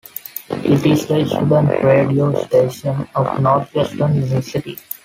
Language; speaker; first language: English; non-native, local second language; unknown